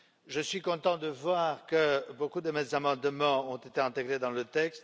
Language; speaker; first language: French; non-native, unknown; Romanian